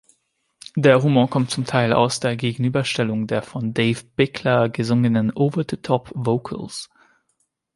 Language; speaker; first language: German; non-native, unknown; Hungarian